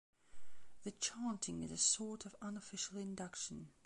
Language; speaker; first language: English; non-native, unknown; Belarusian